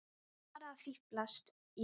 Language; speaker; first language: Icelandic; non-native, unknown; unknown